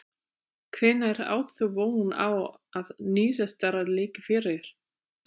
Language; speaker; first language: Icelandic; non-native, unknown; German